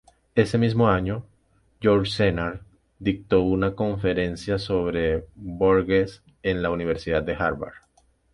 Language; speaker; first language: Spanish; native; Spanish